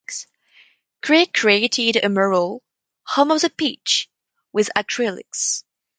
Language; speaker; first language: English; non-native, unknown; French